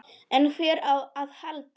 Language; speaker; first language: Icelandic; non-native, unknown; Polish